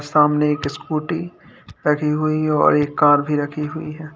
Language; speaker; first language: Hindi; native; Hindi